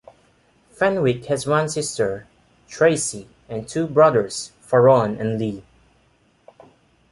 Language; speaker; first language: English; non-native, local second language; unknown